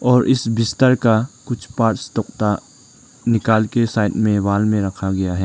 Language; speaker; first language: Hindi; non-native, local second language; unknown